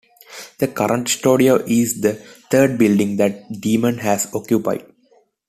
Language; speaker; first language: English; non-native, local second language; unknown